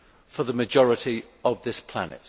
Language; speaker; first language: English; native; English